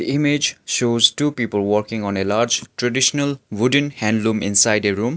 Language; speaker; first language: English; non-native, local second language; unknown